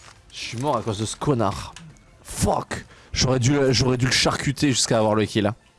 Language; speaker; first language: French; native; French